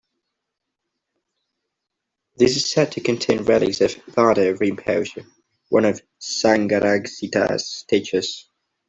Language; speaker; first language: English; non-native, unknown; Catalan